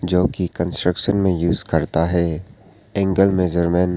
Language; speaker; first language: Hindi; non-native, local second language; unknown